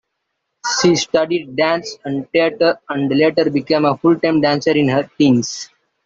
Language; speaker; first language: English; non-native, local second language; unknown